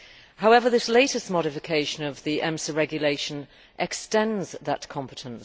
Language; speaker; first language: English; native; English